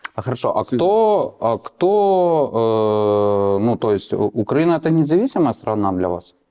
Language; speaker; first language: Russian; non-native, local second language; Ukrainian